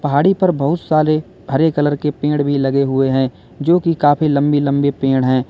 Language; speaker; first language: Hindi; native; Hindi